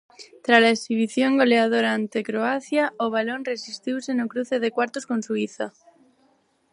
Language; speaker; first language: Galician; non-native, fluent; Spanish